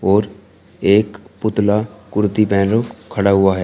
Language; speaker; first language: Hindi; native; Hindi